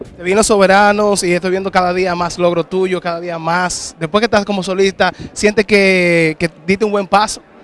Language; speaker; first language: Spanish; native; Spanish